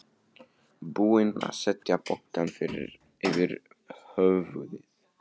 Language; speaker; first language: Icelandic; non-native, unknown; Polish